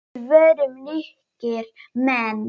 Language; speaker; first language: Icelandic; non-native, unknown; Polish